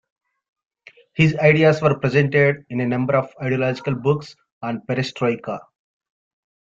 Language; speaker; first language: English; native; English